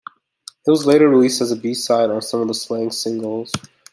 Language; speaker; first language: English; native; English